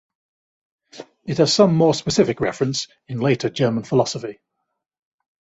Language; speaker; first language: English; native; English